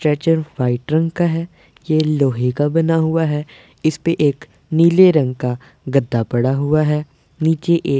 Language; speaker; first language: Hindi; non-native, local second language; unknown